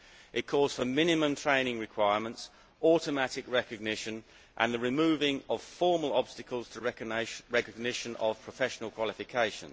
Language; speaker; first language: English; native; English